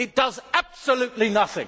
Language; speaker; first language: English; native; English